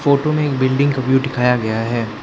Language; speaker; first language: Hindi; non-native, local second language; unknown